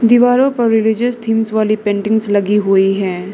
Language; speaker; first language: Hindi; non-native, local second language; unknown